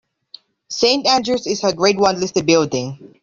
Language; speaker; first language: English; non-native, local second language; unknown